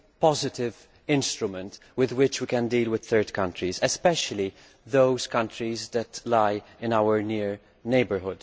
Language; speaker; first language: English; non-native, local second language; Maltese